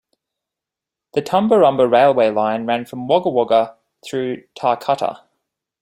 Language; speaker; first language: English; native; English